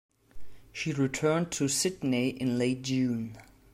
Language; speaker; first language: English; non-native, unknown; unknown